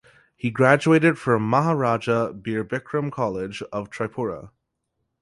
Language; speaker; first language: English; native; English